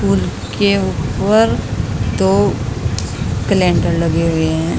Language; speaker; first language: Hindi; native; Hindi